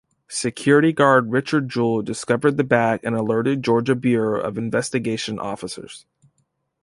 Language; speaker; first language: English; native; English